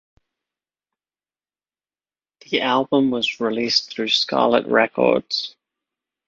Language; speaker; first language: English; native; English